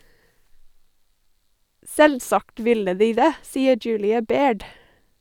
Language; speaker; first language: Norwegian; non-native, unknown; English